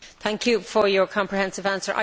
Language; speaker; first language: English; native; English